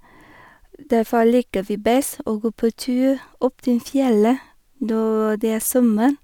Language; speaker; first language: Norwegian; non-native, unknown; Vietnamese